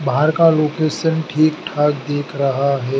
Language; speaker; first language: Hindi; native; Hindi